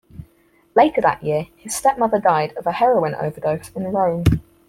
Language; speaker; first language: English; native; English